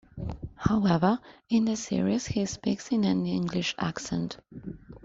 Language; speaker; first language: English; non-native, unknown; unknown